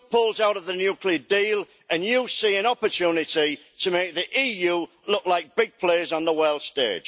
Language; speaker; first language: English; native; English